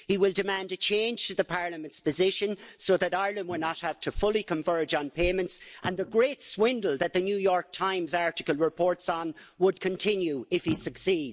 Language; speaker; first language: English; native; English